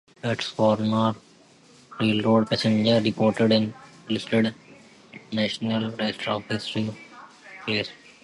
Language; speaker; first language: English; non-native, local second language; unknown